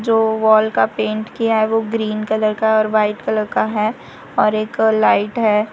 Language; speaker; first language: Hindi; non-native, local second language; Gujarati